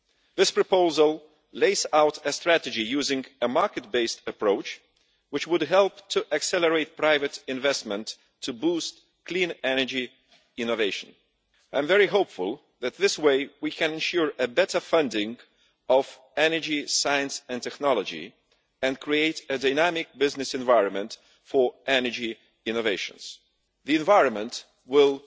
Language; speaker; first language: English; non-native, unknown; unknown